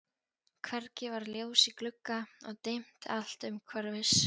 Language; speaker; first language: Icelandic; non-native, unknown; Polish